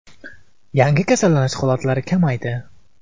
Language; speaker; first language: Uzbek; non-native, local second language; Kara-Kalpak